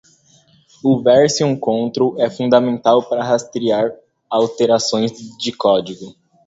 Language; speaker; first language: Portuguese; native; Portuguese